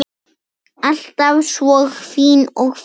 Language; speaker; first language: Icelandic; native; Icelandic